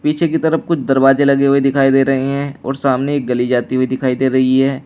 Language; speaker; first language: Hindi; native; Hindi